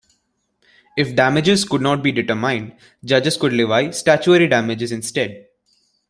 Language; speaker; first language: English; non-native, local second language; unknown